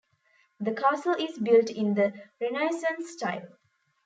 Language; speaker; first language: English; non-native, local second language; Tamil